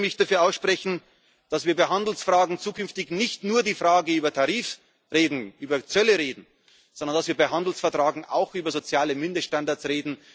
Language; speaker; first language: German; native; German